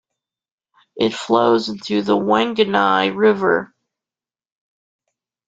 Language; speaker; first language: English; native; English